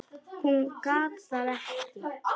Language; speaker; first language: Icelandic; non-native, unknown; Polish